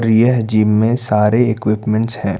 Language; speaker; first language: Hindi; non-native, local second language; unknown